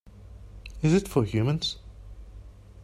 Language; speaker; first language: English; non-native, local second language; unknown